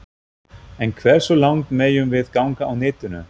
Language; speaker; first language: Icelandic; non-native, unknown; German